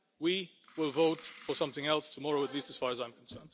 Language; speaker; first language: English; non-native, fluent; Luxembourgish